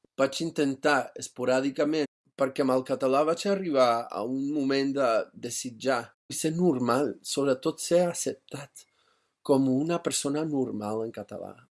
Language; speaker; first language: Catalan; non-native, fluent; English